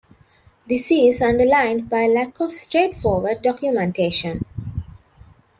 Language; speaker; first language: English; non-native, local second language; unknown